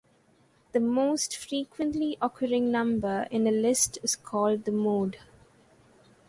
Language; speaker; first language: English; non-native, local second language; Malayalam